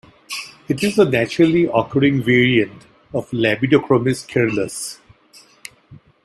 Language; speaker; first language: English; non-native, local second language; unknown